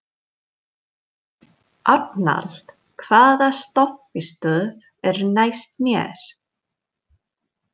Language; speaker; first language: Icelandic; non-native, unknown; English